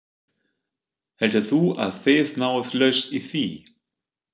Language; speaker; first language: Icelandic; non-native, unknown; German